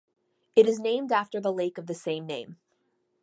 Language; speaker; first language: English; native; English